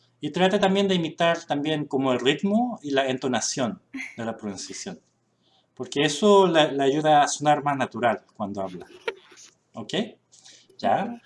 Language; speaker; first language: Spanish; early bilingual, other home language; Korean